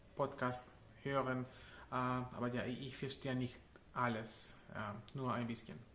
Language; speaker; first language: German; non-native, learner; Spanish